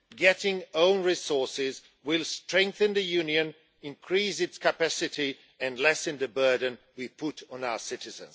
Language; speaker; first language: English; non-native, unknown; Swedish